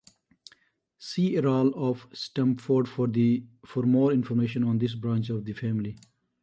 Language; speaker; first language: English; non-native, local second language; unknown